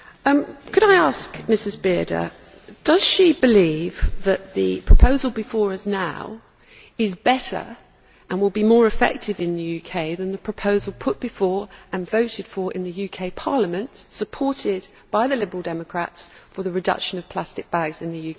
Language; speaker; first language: English; native; English